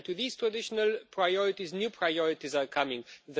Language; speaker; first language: English; non-native, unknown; Romanian